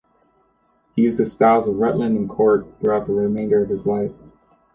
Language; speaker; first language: English; native; English